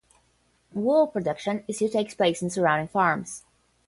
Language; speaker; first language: English; non-native, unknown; Portuguese